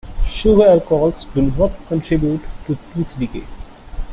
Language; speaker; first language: English; non-native, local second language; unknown